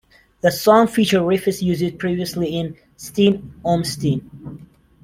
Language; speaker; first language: English; non-native, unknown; Central Kurdish